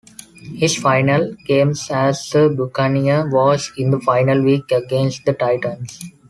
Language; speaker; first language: English; non-native, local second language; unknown